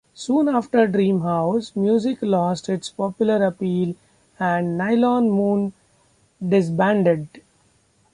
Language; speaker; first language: English; non-native, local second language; Marathi